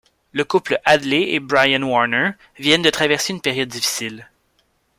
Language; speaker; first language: French; native; French